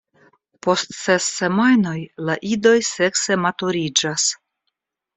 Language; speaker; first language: Esperanto; non-native, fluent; Russian